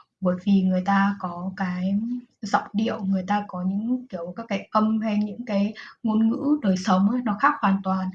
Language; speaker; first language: Vietnamese; native; Vietnamese